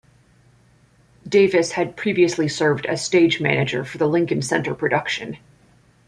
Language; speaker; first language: English; native; English